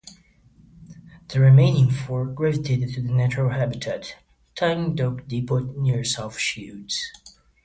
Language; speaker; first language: English; non-native, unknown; Portuguese